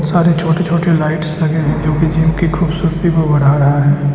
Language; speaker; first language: Hindi; non-native, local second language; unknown